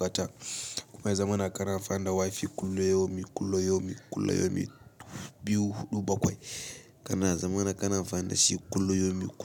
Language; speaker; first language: Hausa; native; Hausa